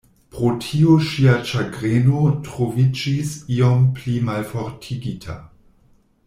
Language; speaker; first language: Esperanto; non-native, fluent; German